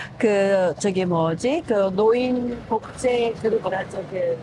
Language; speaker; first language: Korean; native; Korean